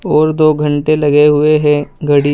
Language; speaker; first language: Hindi; native; Hindi